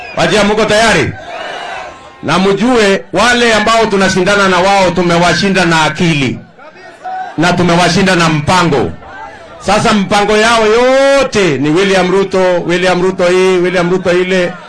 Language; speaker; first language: Swahili; non-native, local second language; Kalenjin